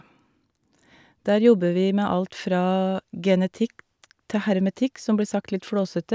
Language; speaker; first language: Norwegian; native; Norwegian